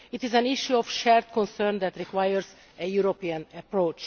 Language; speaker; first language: English; non-native, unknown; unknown